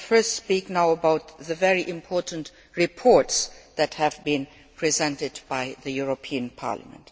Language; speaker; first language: English; non-native, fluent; Luxembourgish